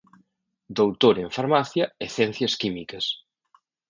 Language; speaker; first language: Galician; native; Galician